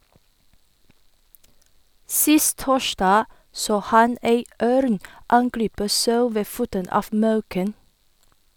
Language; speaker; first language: Norwegian; non-native, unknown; Chinese